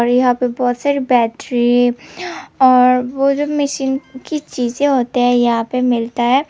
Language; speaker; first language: Hindi; non-native, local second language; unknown